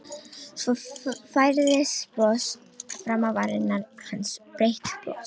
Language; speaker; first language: Icelandic; non-native, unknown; Romanian